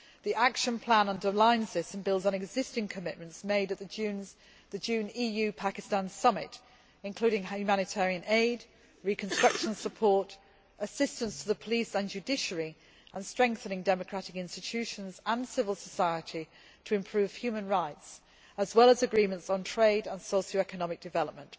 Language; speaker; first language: English; native; English